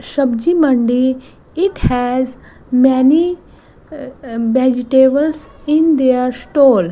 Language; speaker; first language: English; non-native, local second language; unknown